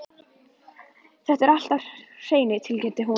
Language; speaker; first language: Icelandic; native; Icelandic